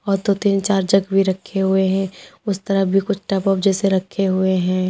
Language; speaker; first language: Hindi; native; Hindi